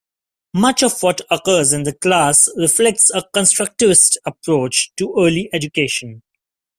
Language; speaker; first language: English; non-native, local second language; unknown